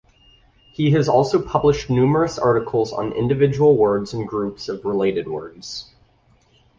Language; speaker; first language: English; native; English